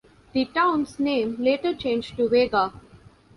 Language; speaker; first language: English; non-native, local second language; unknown